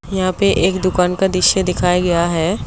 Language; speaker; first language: Hindi; non-native, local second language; Assamese